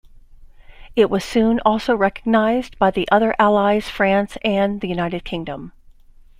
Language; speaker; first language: English; native; English